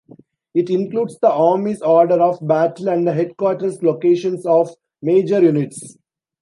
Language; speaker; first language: English; non-native, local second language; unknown